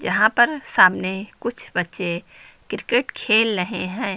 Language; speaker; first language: Hindi; native; Hindi